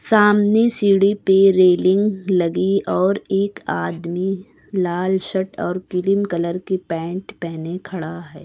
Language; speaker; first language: Hindi; native; Hindi